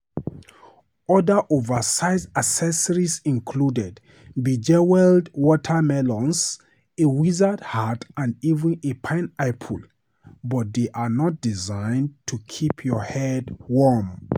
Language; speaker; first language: English; non-native, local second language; Hausa